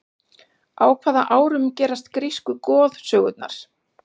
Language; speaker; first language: Icelandic; native; Icelandic